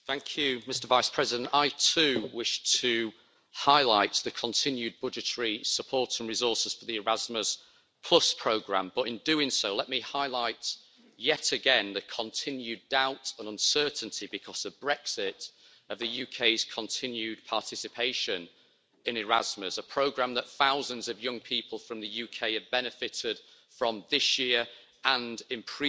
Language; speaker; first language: English; native; English